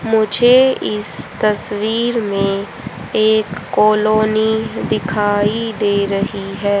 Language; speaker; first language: Hindi; native; Hindi